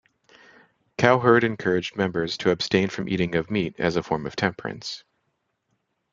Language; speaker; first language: English; native; English